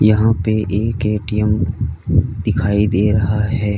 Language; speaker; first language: Hindi; native; Hindi